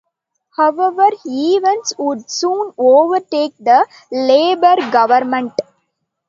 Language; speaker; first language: English; non-native, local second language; Tamil